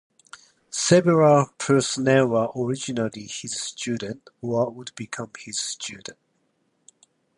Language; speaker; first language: English; non-native, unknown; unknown